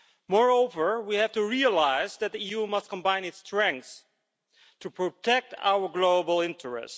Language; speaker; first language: English; non-native, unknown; Dutch